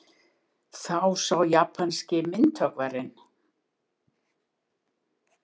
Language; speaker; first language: Icelandic; native; Icelandic